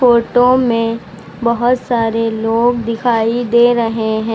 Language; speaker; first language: Hindi; native; Hindi